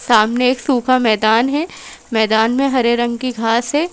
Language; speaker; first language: Hindi; native; Hindi